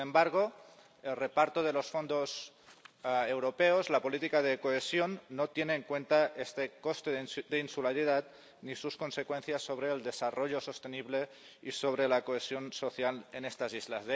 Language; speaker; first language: Spanish; non-native, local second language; Catalan